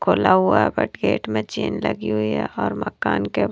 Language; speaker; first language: Hindi; non-native, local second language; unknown